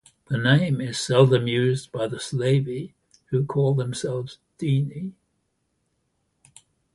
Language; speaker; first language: English; native; English